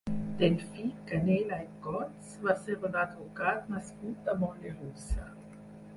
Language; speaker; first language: Catalan; non-native, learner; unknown